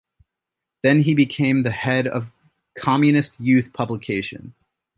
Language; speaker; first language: English; native; English